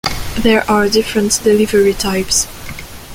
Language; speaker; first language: English; non-native, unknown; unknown